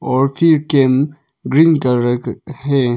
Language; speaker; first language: Hindi; early bilingual, other home language; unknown